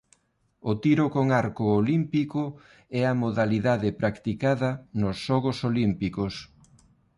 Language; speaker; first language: Galician; non-native, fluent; Spanish